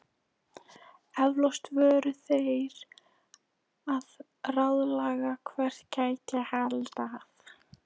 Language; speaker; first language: Icelandic; non-native, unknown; Polish